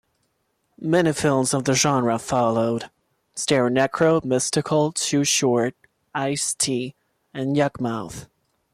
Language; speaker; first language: English; non-native, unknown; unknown